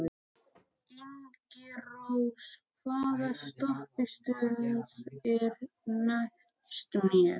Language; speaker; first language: Icelandic; native; Icelandic